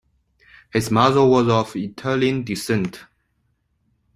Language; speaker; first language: English; non-native, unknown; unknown